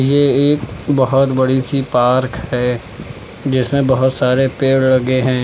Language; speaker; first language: Hindi; native; Hindi